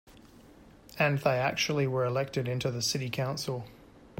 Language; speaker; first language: English; native; English